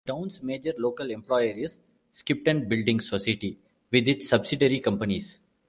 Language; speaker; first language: English; non-native, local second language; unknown